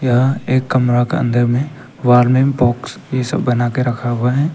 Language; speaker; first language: Hindi; non-native, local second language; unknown